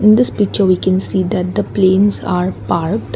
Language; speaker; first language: English; non-native, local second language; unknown